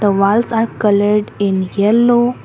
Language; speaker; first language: English; non-native, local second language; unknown